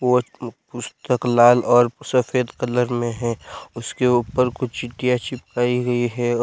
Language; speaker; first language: Hindi; non-native, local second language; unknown